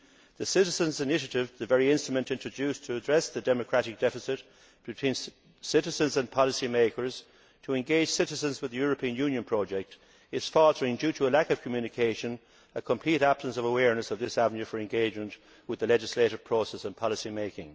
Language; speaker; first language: English; native; English